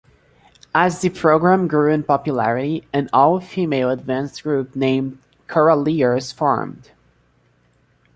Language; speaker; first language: English; non-native, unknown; Portuguese